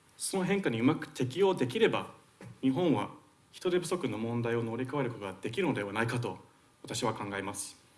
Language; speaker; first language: Japanese; non-native, fluent; Finnish